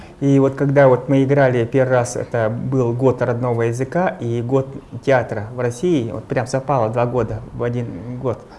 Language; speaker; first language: Russian; non-native, local second language; Evenki